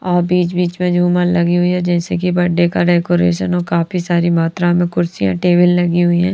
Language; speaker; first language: Hindi; native; Hindi